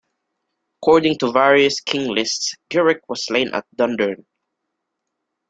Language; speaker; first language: English; non-native, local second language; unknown